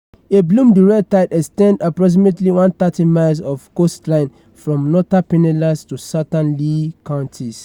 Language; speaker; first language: English; non-native, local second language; Yoruba